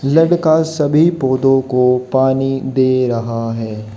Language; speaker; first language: Hindi; native; Hindi